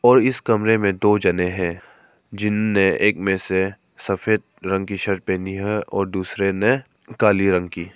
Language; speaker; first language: Hindi; non-native, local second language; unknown